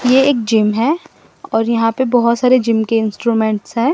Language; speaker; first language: Hindi; non-native, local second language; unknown